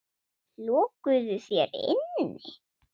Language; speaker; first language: Icelandic; non-native, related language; Swedish